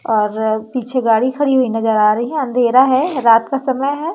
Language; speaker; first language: Hindi; native; Hindi